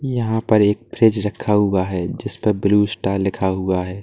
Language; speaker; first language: Hindi; native; Hindi